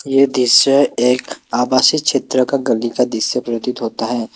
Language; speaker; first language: Hindi; non-native, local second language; Assamese